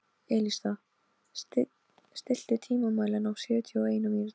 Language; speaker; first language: Icelandic; non-native, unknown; Polish